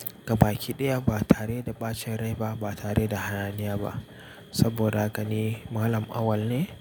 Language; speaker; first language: Hausa; native; Hausa